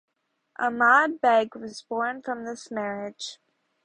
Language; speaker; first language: English; native; English